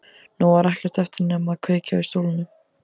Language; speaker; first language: Icelandic; native; Icelandic